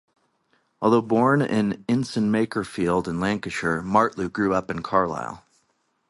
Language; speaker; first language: English; native; English